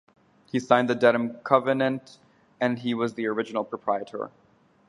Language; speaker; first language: English; native; English